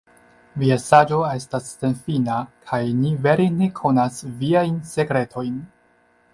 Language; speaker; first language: Esperanto; non-native, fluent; Chinese